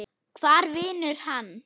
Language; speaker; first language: Icelandic; non-native, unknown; German